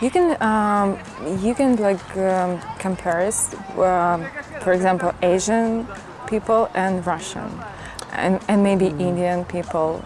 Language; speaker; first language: English; non-native, learner; Russian